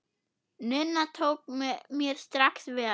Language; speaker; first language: Icelandic; non-native, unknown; German